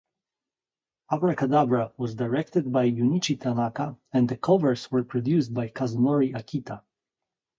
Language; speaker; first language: English; native; English